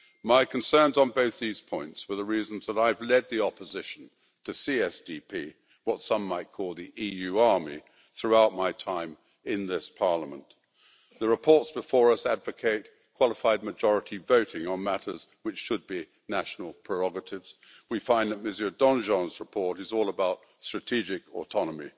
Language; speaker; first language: English; native; English